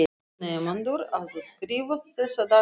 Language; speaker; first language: Icelandic; non-native, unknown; Russian